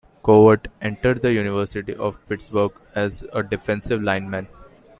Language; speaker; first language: English; non-native, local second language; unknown